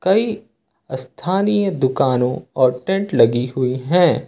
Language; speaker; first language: Hindi; native; Hindi